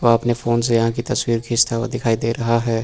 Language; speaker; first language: Hindi; native; Hindi